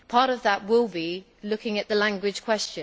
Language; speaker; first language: English; native; English